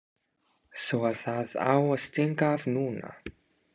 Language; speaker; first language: Icelandic; non-native, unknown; English